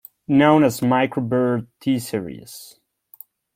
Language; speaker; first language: English; non-native, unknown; Spanish